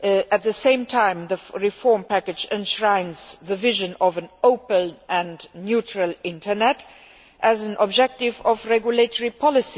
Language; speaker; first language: English; non-native, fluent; Luxembourgish